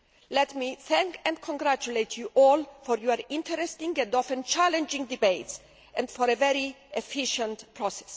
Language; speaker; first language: English; non-native, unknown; Greek